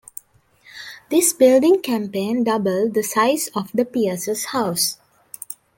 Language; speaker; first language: English; non-native, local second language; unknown